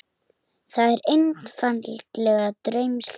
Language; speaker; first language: Icelandic; native; Icelandic